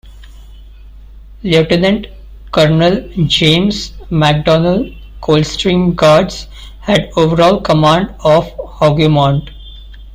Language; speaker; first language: English; non-native, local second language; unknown